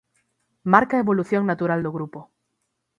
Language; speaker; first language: Galician; native; Galician